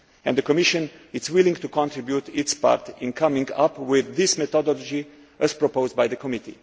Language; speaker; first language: English; non-native, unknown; Slovenian